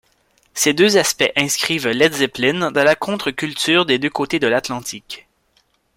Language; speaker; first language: French; native; French